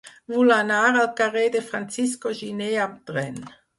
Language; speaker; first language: Catalan; non-native, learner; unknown